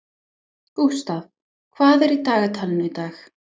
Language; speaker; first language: Icelandic; non-native, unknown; English